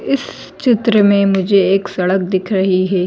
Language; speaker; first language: Hindi; native; Hindi